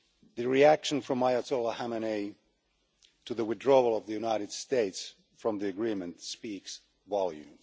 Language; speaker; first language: English; non-native, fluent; Finnish